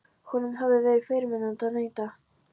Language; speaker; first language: Icelandic; non-native, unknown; Polish